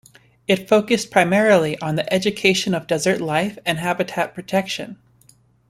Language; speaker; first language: English; native; English